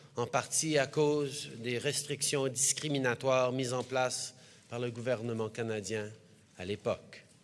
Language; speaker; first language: French; early bilingual, heritage; French